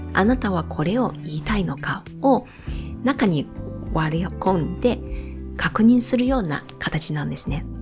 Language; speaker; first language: Japanese; non-native, fluent; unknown